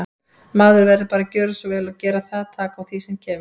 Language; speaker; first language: Icelandic; native; Icelandic